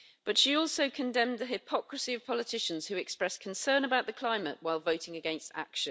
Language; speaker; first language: English; native; English